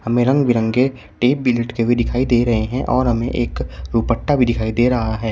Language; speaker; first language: Hindi; native; Hindi